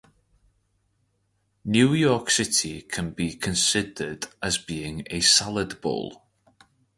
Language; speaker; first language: English; native; English